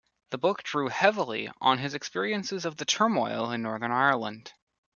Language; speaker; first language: English; native; English